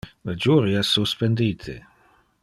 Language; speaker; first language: Interlingua; non-native, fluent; Dutch